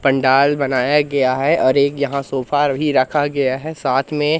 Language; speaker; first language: Hindi; native; Hindi